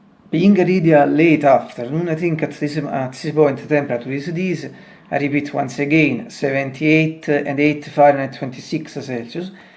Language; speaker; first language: English; non-native, learner; Italian